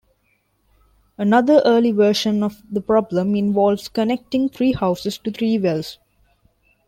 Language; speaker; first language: English; non-native, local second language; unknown